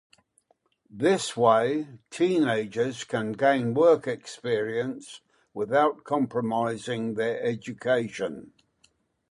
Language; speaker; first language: English; native; English